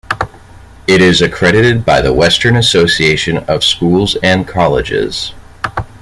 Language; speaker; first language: English; native; English